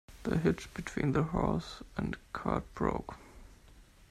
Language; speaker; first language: English; non-native, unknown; German